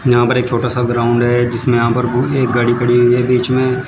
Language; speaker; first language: Hindi; native; Hindi